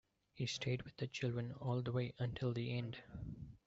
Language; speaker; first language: English; non-native, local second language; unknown